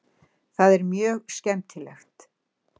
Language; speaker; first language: Icelandic; native; Icelandic